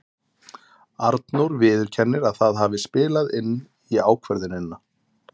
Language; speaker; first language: Icelandic; native; Icelandic